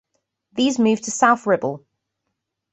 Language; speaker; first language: English; native; English